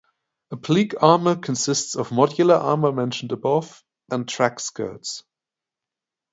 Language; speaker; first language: English; non-native, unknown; German